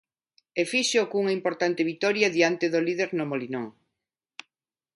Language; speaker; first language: Galician; non-native, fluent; Spanish